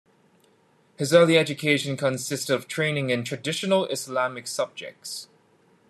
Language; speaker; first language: English; non-native, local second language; Cantonese